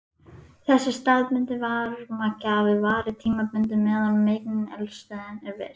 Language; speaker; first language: Icelandic; native; Icelandic